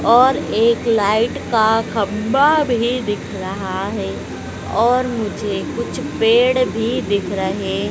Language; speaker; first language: Hindi; native; Hindi